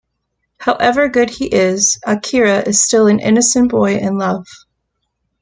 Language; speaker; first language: English; native; English